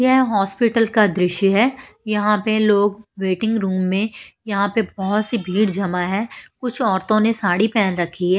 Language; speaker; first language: Hindi; non-native, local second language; Punjabi